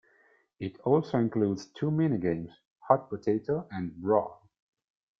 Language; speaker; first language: English; non-native, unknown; Italian